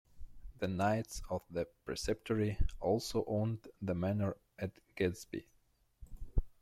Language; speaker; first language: English; non-native, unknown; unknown